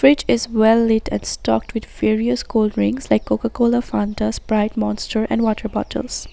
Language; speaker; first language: English; non-native, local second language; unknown